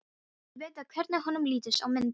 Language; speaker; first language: Icelandic; non-native, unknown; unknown